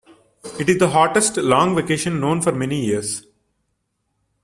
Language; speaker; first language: English; non-native, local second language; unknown